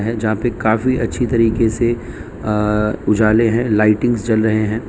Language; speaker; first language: Hindi; non-native, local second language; Gujarati